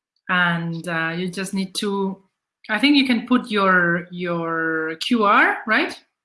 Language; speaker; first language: English; non-native, fluent; Spanish